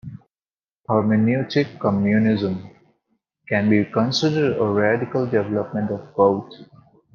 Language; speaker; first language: English; non-native, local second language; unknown